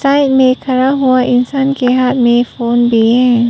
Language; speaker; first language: Hindi; early bilingual, other home language; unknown